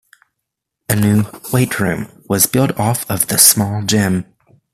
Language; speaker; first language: English; native; English